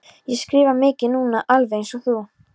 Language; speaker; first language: Icelandic; non-native, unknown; Polish